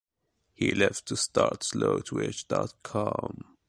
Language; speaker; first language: English; native; English